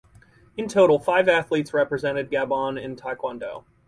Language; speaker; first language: English; native; English